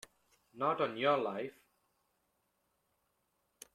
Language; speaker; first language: English; native; English